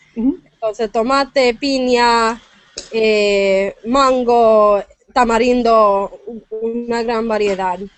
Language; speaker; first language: Spanish; non-native, fluent; English